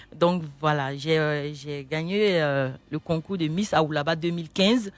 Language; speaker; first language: French; non-native, local second language; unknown